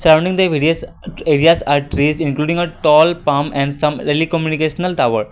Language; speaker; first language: English; non-native, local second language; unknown